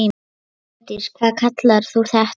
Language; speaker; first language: Icelandic; non-native, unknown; Lithuanian